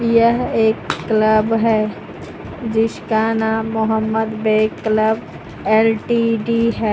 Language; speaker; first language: Hindi; native; Hindi